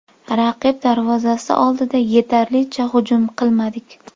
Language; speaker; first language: Uzbek; native; Uzbek